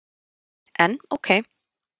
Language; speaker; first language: Icelandic; native; Icelandic